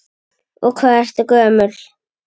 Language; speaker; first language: Icelandic; native; Icelandic